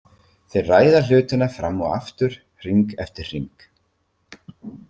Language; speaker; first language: Icelandic; native; Icelandic